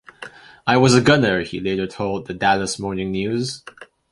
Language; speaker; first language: English; non-native, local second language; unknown